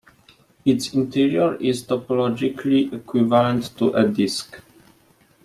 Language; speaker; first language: English; non-native, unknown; Polish